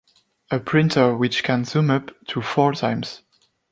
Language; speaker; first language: English; non-native, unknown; French